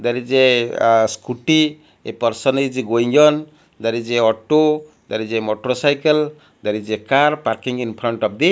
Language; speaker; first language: English; non-native, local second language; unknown